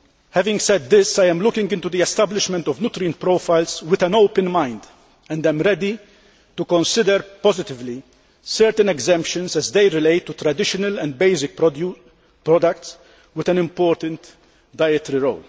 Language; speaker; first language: English; non-native, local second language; Maltese